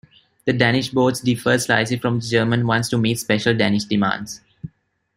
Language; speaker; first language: English; non-native, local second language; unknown